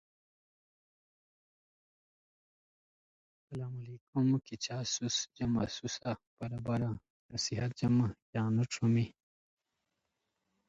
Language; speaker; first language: English; non-native, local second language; Khowar